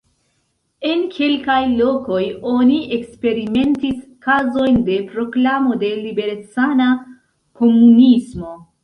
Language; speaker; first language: Esperanto; non-native, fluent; Central Kurdish